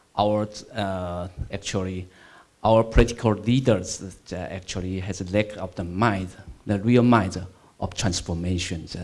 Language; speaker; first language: English; non-native, fluent; Chinese